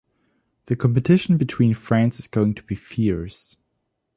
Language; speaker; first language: English; non-native, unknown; German